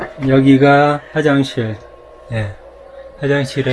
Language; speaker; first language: Korean; native; Korean